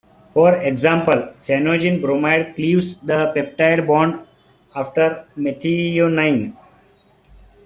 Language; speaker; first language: English; non-native, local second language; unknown